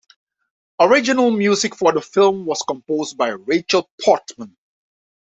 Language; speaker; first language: English; non-native, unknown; Dutch